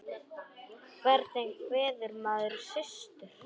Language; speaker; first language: Icelandic; non-native, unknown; Polish